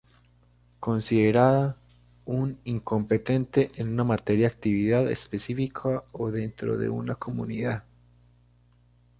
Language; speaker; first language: Spanish; native; Spanish